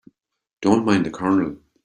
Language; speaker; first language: English; native; English